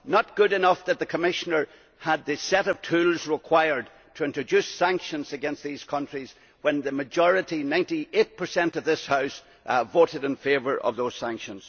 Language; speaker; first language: English; native; English